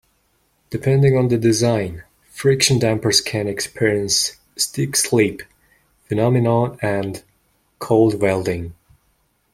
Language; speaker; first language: English; non-native, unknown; Mongolian